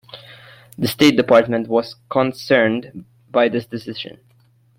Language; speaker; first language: English; non-native, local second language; Maltese